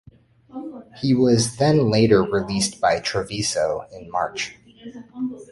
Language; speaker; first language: English; native; English